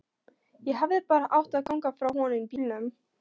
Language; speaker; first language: Icelandic; non-native, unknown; Polish